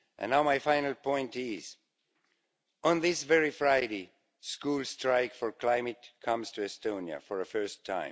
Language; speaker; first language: English; non-native, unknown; Estonian